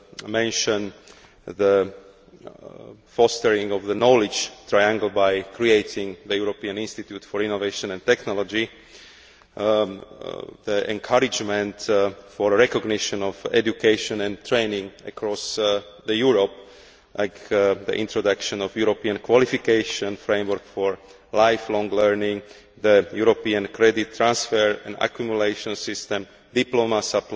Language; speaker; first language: English; non-native, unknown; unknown